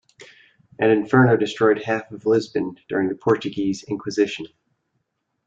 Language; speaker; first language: English; native; English